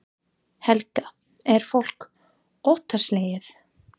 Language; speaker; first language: Icelandic; non-native, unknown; English